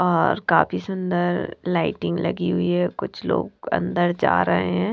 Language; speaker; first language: Hindi; non-native, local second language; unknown